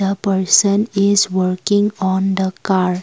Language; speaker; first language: English; non-native, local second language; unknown